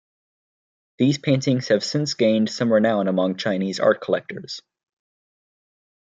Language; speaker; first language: English; native; English